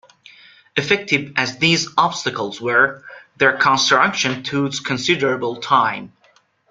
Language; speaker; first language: English; non-native, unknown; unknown